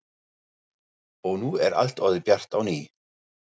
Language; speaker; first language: Icelandic; non-native, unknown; German